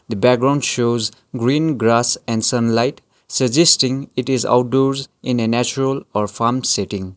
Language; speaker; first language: English; non-native, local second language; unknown